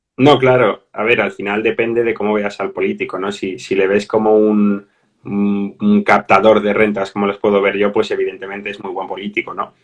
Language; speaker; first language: Spanish; native; Spanish